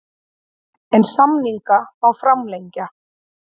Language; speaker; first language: Icelandic; native; Icelandic